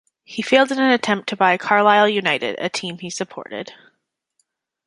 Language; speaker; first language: English; native; English